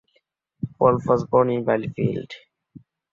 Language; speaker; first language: English; non-native, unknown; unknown